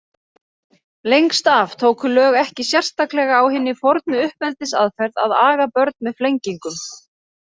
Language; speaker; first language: Icelandic; native; Icelandic